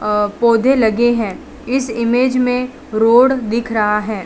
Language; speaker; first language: Hindi; non-native, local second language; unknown